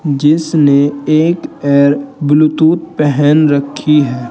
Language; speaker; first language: Hindi; native; Hindi